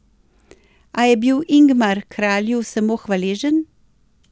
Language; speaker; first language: Slovenian; native; Slovenian